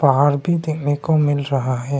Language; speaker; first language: Hindi; non-native, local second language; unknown